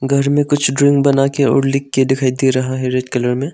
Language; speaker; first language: Hindi; non-native, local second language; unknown